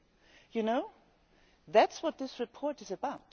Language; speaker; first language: English; non-native, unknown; German